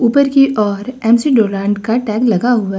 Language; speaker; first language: Hindi; native; Hindi